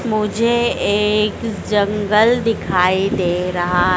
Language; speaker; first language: Hindi; native; Hindi